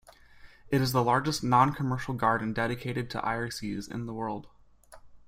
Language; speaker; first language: English; native; English